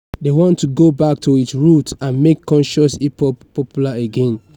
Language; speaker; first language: English; non-native, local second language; Yoruba